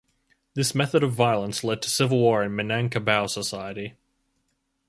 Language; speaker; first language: English; native; English